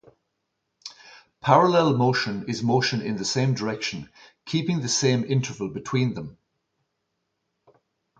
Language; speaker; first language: English; native; English